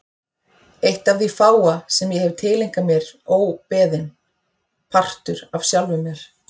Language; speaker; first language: Icelandic; native; Icelandic